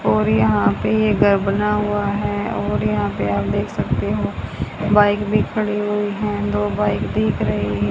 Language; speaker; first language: Hindi; native; Hindi